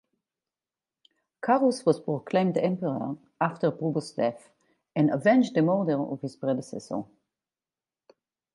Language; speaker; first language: English; non-native, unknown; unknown